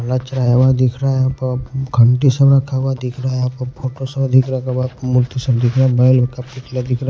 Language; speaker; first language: Hindi; non-native, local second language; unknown